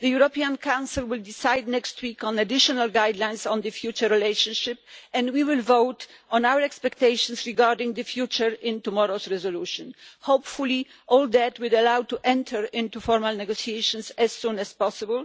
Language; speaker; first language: English; non-native, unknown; Polish